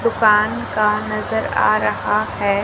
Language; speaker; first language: Hindi; native; Hindi